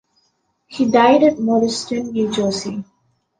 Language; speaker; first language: English; non-native, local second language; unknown